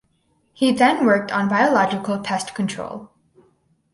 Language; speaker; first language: English; native; English